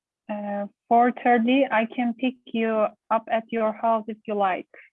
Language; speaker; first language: English; non-native, learner; Turkish